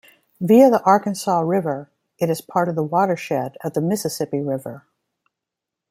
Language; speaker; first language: English; native; English